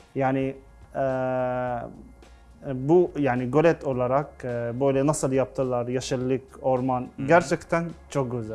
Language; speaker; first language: Turkish; non-native, learner; Arabic